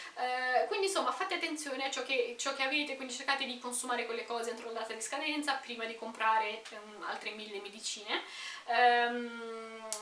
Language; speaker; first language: Italian; early bilingual, other home language; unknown